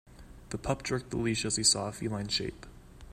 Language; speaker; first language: English; native; English